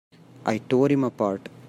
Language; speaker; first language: English; non-native, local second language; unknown